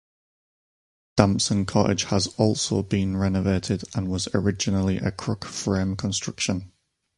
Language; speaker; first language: English; native; English